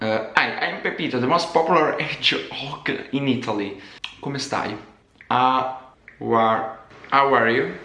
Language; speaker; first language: English; non-native, learner; Italian